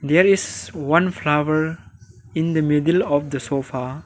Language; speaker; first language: English; non-native, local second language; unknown